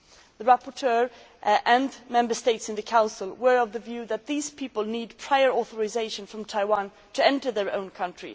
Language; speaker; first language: English; non-native, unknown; Swedish